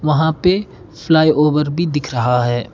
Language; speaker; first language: Hindi; non-native, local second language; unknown